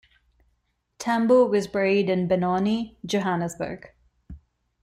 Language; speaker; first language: English; non-native, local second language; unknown